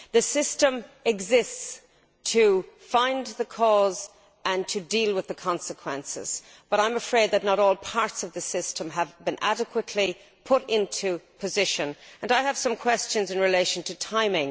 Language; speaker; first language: English; native; English